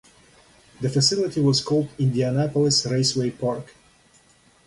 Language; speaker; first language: English; non-native, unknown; Russian